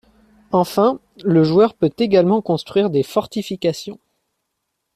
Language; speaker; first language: French; native; French